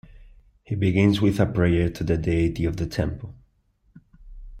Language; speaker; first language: English; non-native, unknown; Catalan